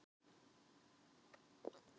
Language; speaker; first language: Icelandic; non-native, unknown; Thai